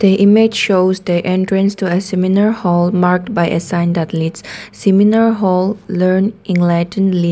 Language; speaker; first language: English; non-native, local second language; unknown